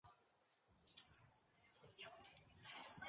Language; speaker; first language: English; native; English